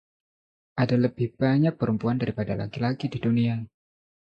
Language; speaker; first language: Indonesian; non-native, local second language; Javanese